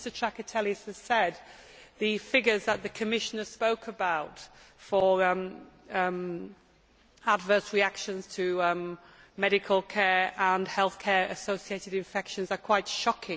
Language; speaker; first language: English; native; English